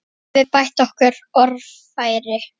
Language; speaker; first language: Icelandic; native; Icelandic